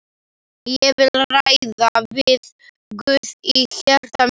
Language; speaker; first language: Icelandic; non-native, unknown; Slovak